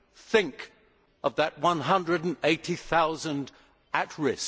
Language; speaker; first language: English; native; English